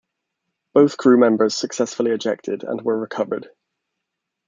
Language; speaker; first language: English; native; English